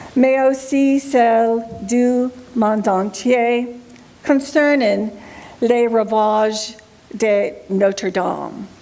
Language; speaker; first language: French; non-native, learner; English